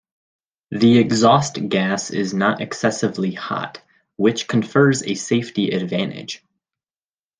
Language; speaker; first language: English; native; English